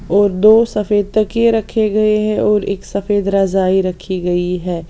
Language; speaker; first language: Hindi; non-native, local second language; Punjabi